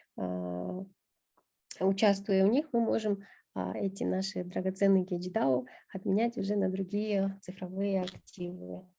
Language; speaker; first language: Russian; non-native, local second language; Kyrgyz